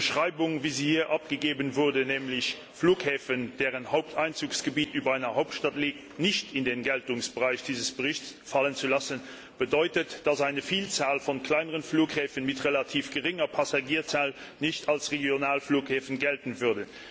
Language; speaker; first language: German; non-native, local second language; Luxembourgish